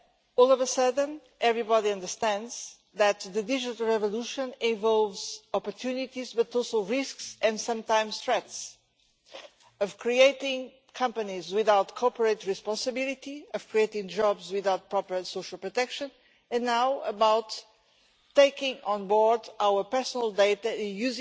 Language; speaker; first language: English; non-native, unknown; Portuguese